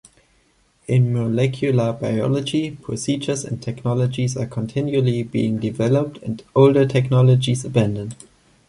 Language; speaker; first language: English; non-native, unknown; German